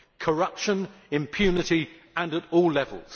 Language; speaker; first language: English; native; English